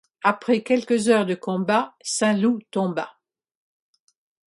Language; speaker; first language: French; non-native, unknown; English